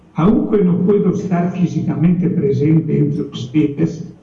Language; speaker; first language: Spanish; non-native, related language; Italian